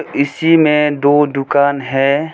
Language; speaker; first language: Hindi; non-native, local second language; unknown